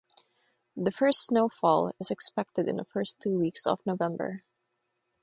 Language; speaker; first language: English; non-native, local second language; Filipino